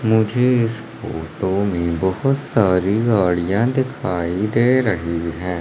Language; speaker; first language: Hindi; native; Hindi